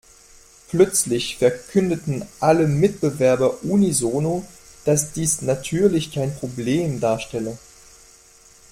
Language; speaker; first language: German; non-native, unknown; French